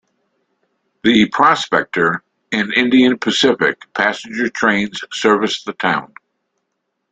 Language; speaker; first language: English; native; English